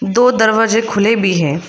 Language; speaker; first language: Hindi; non-native, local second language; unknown